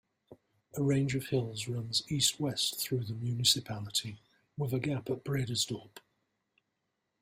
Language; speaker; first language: English; non-native, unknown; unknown